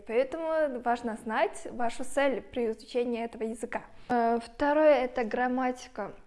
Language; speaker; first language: Russian; non-native, local second language; Kyrgyz